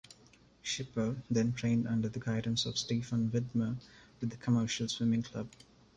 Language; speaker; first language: English; non-native, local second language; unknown